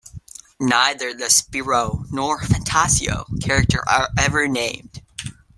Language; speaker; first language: English; native; English